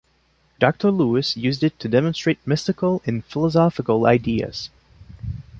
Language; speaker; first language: English; non-native, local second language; French